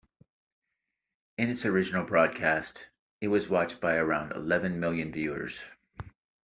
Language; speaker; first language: English; native; English